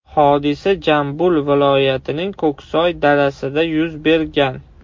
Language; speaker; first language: Uzbek; non-native, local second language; Russian